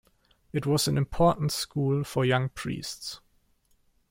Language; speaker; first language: English; non-native, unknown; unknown